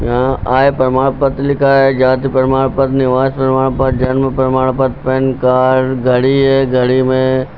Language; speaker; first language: Hindi; native; Hindi